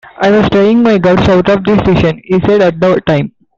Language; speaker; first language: English; non-native, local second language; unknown